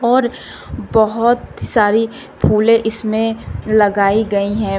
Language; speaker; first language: Hindi; native; Hindi